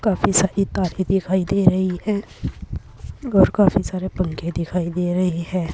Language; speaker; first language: Hindi; native; Hindi